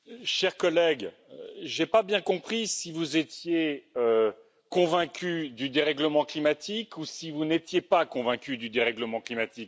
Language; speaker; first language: French; native; French